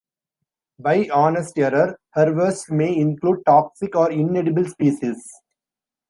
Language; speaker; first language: English; non-native, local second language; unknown